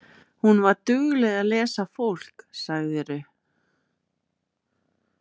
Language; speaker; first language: Icelandic; native; Icelandic